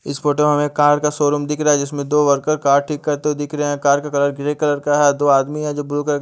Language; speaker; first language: Hindi; native; Hindi